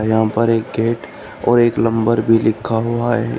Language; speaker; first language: Hindi; native; Hindi